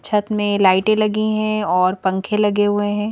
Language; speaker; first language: Hindi; native; Hindi